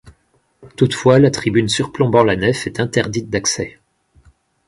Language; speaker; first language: French; native; French